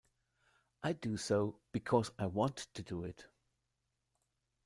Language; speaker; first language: English; non-native, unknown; German